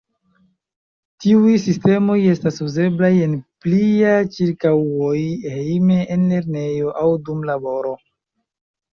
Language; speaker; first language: Esperanto; non-native, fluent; Chinese